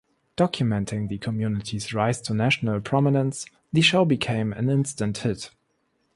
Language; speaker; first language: English; non-native, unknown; German